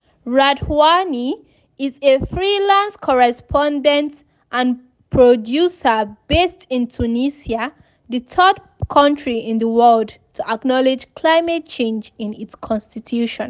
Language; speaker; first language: English; non-native, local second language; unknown